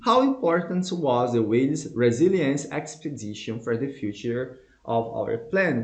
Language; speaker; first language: English; non-native, fluent; Portuguese